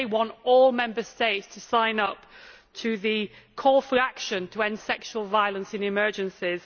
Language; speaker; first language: English; native; English